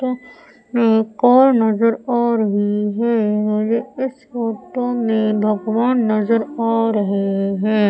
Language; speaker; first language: Hindi; native; Hindi